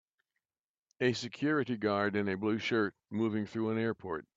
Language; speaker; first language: English; native; English